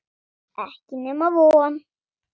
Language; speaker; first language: Icelandic; non-native, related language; Swedish